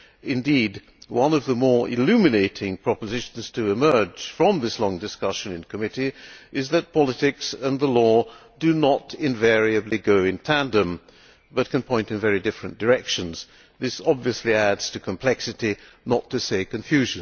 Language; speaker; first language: English; non-native, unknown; Hungarian